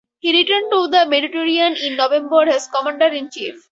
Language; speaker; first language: English; native; English